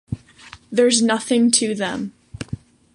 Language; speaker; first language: English; native; English